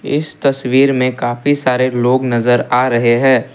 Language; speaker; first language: Hindi; non-native, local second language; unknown